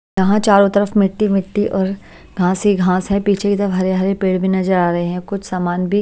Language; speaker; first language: Hindi; native; Hindi